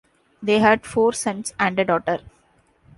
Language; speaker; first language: English; non-native, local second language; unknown